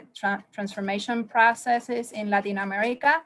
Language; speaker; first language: English; non-native, learner; Spanish